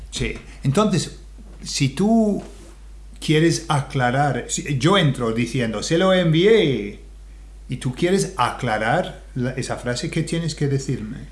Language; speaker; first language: Spanish; non-native, fluent; English